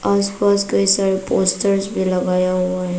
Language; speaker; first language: Hindi; non-native, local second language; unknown